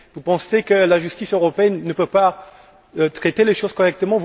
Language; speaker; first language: French; non-native, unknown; Romanian